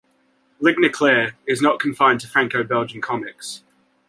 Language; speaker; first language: English; native; English